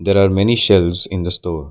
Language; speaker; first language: English; non-native, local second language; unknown